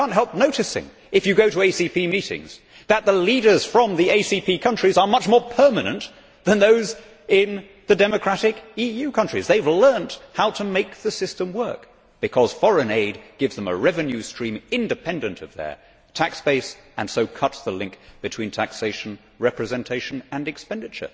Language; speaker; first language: English; native; English